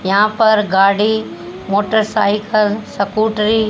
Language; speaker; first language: Hindi; native; Hindi